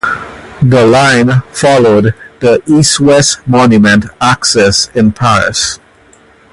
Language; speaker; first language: English; native; English